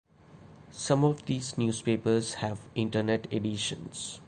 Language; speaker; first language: English; non-native, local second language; Malayalam